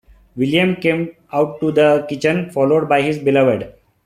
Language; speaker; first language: English; non-native, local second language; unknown